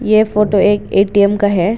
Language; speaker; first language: Hindi; non-native, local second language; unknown